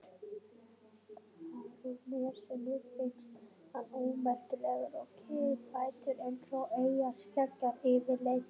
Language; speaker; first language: Icelandic; non-native, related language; Swedish